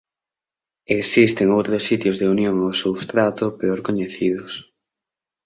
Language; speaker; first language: Galician; native; Galician